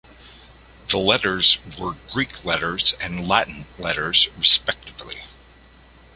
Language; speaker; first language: English; native; English